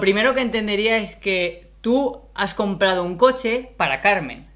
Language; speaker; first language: Spanish; native; Spanish